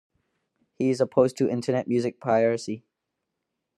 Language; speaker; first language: English; non-native, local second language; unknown